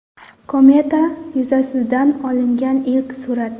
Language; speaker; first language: Uzbek; non-native, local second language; Kara-Kalpak